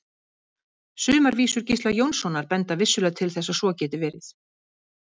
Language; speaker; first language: Icelandic; native; Icelandic